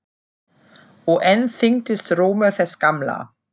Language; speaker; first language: Icelandic; non-native, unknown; German